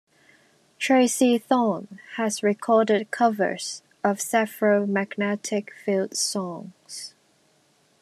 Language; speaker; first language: English; non-native, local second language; Cantonese